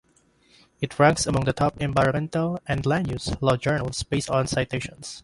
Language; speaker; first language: English; non-native, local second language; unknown